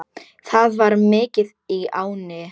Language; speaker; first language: Icelandic; non-native, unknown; Polish